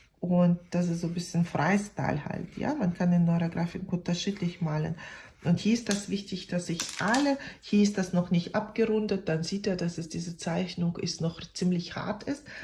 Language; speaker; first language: German; non-native, fluent; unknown